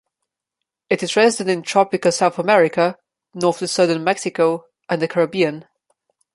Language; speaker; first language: English; non-native, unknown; Slovenian